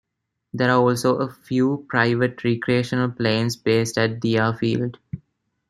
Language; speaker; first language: English; non-native, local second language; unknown